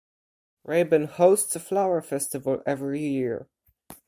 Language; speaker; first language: English; non-native, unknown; Polish